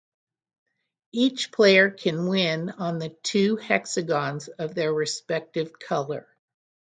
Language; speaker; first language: English; native; English